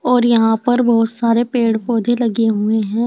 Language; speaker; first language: Hindi; native; Hindi